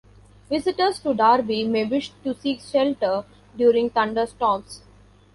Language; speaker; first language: English; non-native, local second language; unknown